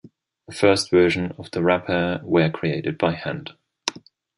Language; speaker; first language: English; non-native, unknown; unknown